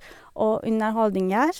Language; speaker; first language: Norwegian; non-native, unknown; Turkish